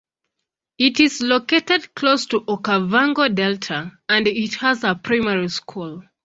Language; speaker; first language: English; non-native, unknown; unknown